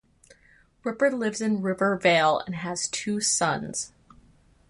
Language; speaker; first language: English; native; English